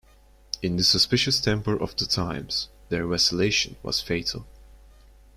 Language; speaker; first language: English; non-native, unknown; Turkish